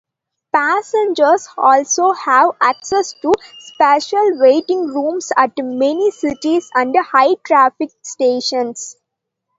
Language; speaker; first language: English; non-native, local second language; Tamil